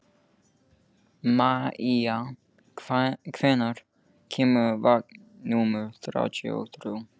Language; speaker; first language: Icelandic; non-native, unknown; English